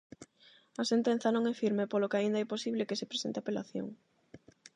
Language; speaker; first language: Galician; non-native, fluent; Spanish